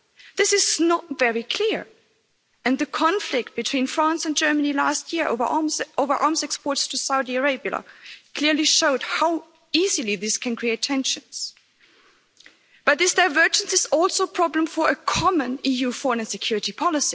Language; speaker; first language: English; non-native, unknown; German